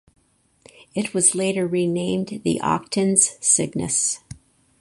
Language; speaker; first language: English; native; English